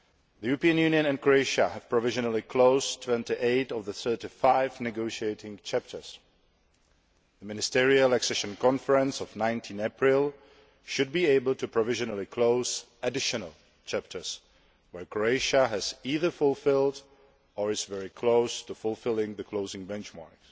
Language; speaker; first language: English; non-native, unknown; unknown